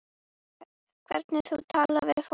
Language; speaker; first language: Icelandic; native; Icelandic